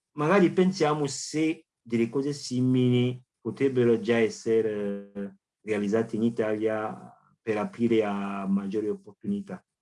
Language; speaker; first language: Italian; non-native, fluent; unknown